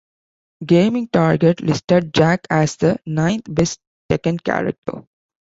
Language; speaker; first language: English; non-native, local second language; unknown